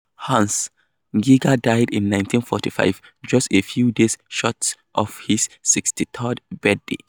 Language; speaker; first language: English; non-native, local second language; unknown